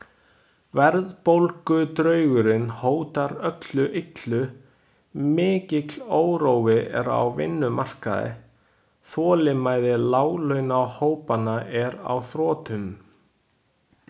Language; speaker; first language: Icelandic; non-native, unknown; Chinese